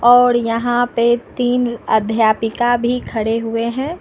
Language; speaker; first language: Hindi; native; Hindi